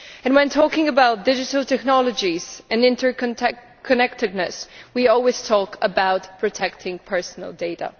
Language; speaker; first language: English; non-native, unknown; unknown